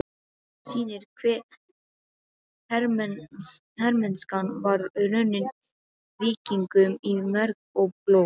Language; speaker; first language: Icelandic; non-native, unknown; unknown